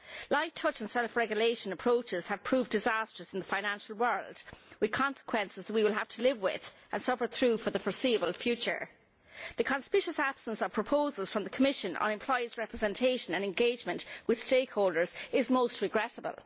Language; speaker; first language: English; native; English